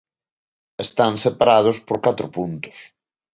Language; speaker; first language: Galician; non-native, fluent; Spanish